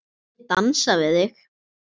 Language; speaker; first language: Icelandic; native; Icelandic